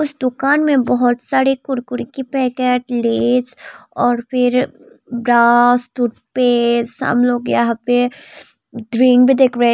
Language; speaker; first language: Hindi; non-native, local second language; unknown